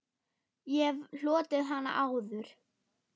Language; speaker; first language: Icelandic; non-native, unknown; German